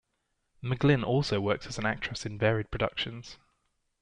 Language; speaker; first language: English; native; English